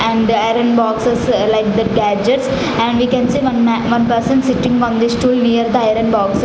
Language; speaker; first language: English; non-native, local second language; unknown